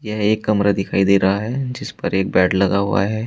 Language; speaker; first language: Hindi; native; Hindi